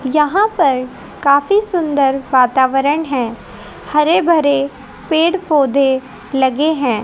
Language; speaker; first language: Hindi; native; Hindi